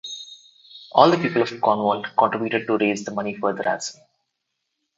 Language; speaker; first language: English; non-native, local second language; Telugu